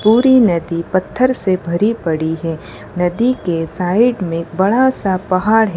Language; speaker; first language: Hindi; non-native, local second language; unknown